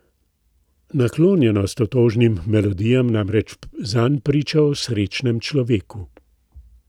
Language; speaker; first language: Slovenian; native; Slovenian